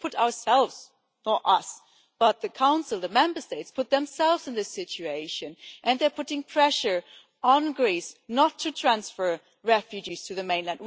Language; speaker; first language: English; non-native, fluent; German